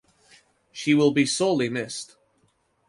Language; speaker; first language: English; native; English